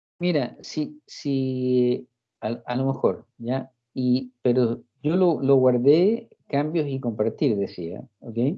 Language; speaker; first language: Spanish; non-native, fluent; English